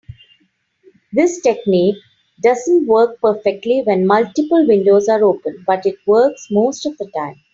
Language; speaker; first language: English; non-native, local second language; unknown